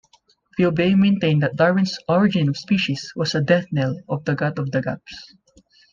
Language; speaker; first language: English; non-native, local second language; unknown